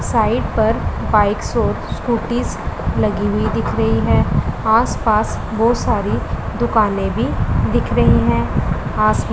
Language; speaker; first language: Hindi; non-native, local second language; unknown